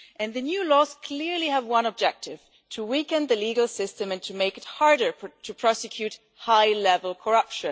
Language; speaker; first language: English; non-native, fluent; German